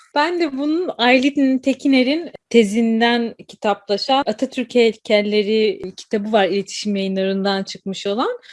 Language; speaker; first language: Turkish; native; Turkish